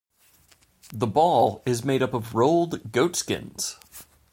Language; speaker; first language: English; native; English